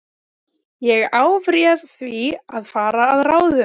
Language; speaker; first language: Icelandic; native; Icelandic